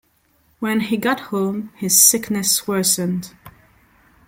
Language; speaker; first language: English; non-native, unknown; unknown